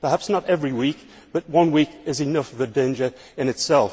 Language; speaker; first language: English; native; English